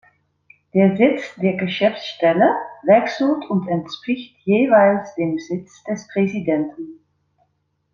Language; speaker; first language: German; non-native, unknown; Dutch